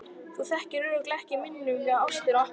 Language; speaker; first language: Icelandic; native; Icelandic